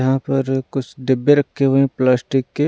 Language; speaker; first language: Hindi; non-native, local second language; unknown